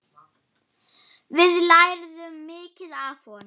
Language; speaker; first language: Icelandic; non-native, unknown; German